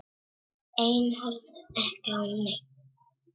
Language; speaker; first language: Icelandic; non-native, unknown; Czech